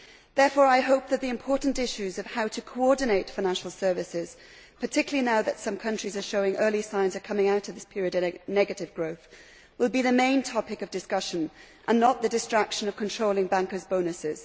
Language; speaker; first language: English; native; English